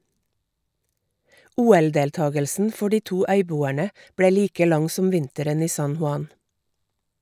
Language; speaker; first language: Norwegian; native; Norwegian